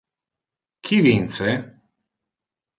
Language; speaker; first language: Interlingua; non-native, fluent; Italian